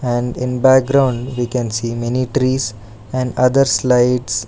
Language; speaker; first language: English; non-native, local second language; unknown